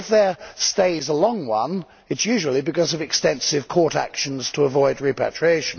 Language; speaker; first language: English; native; English